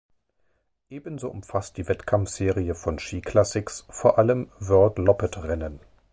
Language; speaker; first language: German; native; German